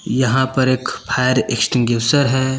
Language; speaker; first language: Hindi; native; Hindi